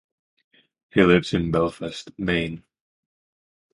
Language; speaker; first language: English; non-native, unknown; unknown